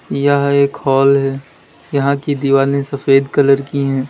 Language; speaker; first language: Hindi; native; Hindi